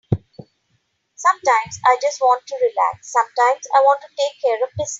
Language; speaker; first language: English; non-native, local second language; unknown